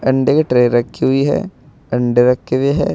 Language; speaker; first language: Hindi; native; Hindi